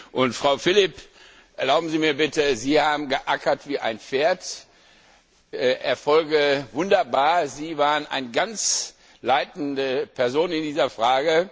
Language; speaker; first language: German; non-native, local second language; Luxembourgish